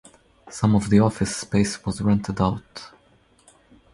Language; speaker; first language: English; non-native, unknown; Croatian